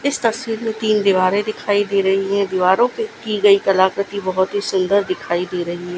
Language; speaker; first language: Hindi; non-native, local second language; Gujarati